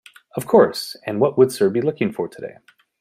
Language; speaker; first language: English; native; English